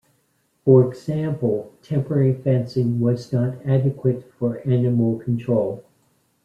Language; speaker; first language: English; native; English